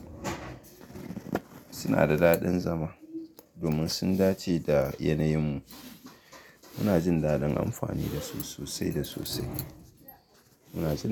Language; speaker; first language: Hausa; native; Hausa